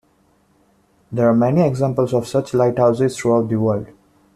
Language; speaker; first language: English; non-native, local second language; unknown